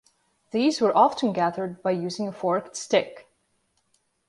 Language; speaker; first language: English; non-native, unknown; Latvian